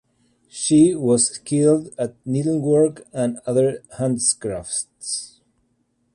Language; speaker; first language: English; native; English